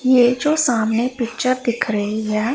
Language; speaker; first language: Hindi; non-native, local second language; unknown